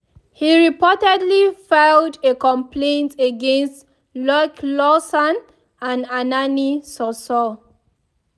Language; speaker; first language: English; non-native, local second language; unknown